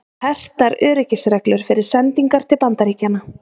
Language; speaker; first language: Icelandic; native; Icelandic